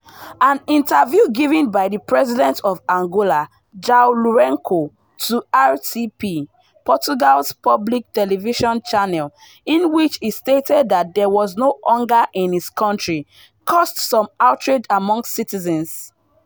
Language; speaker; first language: English; non-native, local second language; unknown